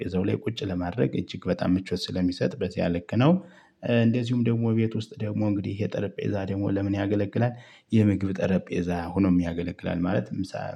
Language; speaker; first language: Amharic; native; Amharic